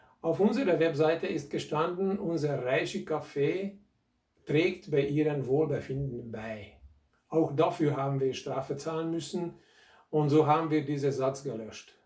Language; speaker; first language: German; non-native, fluent; Hungarian